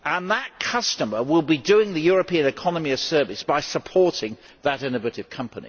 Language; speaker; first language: English; native; English